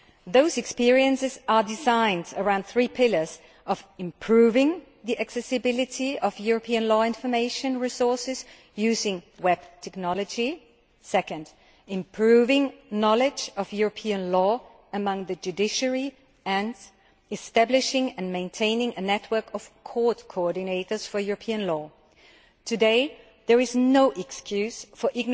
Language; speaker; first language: English; non-native, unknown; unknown